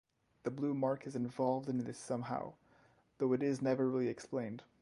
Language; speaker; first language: English; non-native, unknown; French